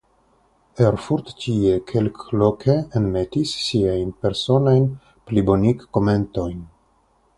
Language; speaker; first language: Esperanto; non-native, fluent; Russian